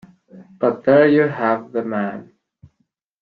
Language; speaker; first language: English; non-native, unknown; Estonian